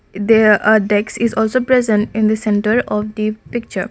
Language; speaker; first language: English; non-native, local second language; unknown